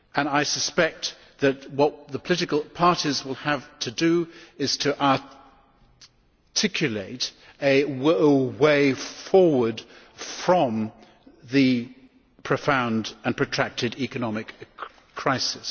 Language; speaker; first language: English; native; English